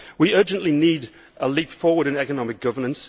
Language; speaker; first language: English; native; English